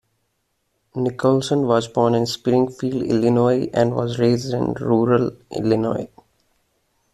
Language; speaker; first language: English; non-native, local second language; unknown